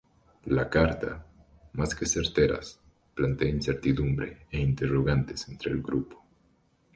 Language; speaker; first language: Spanish; native; Spanish